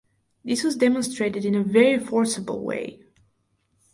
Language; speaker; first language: English; non-native, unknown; Bulgarian